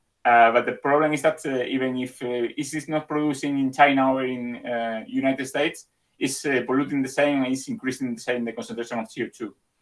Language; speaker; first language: English; non-native, fluent; Spanish